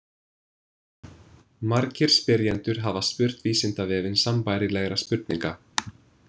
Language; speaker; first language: Icelandic; non-native, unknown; English